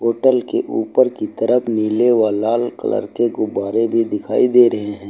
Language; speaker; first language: Hindi; native; Hindi